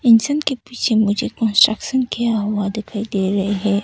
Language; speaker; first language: Hindi; non-native, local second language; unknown